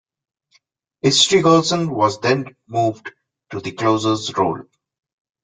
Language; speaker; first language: English; non-native, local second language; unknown